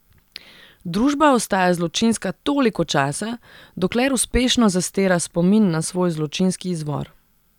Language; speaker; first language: Slovenian; non-native, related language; Serbian